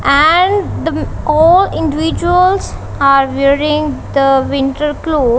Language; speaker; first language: English; non-native, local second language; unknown